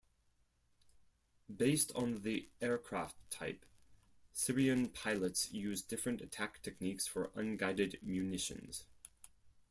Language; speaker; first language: English; non-native, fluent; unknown